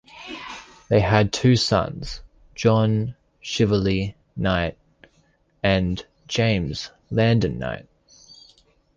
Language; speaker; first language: English; native; English